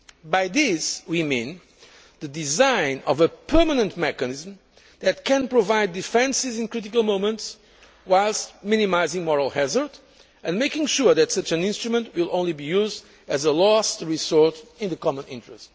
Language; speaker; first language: English; non-native, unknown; Portuguese